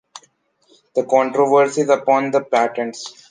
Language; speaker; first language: English; non-native, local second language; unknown